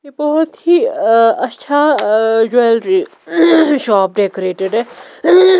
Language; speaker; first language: Hindi; non-native, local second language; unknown